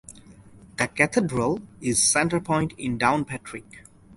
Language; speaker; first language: English; non-native, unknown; Bangla